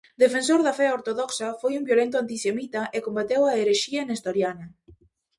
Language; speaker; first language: Galician; native; Galician